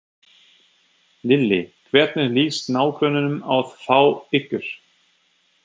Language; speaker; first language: Icelandic; non-native, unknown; German